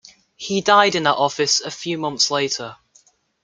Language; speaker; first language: English; native; English